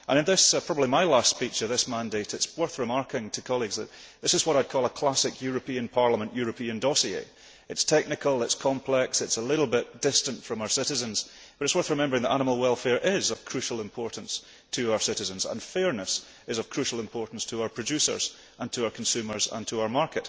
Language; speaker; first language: English; early bilingual, heritage; English